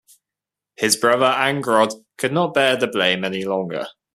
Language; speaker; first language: English; native; English